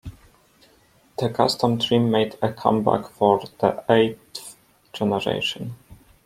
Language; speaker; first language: English; non-native, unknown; Polish